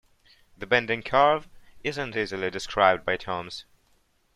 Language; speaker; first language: English; non-native, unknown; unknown